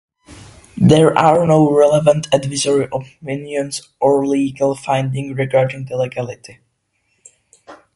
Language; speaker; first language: English; non-native, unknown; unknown